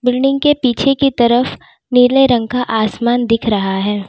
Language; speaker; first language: Hindi; native; Hindi